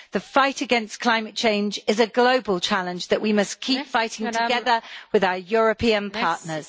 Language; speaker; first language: English; native; English